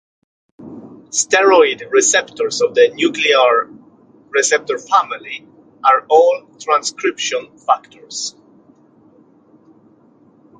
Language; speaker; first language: English; non-native, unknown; Polish